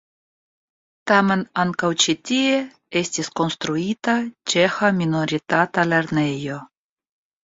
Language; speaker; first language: Esperanto; non-native, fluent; Russian